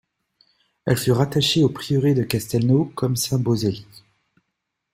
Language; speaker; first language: French; native; French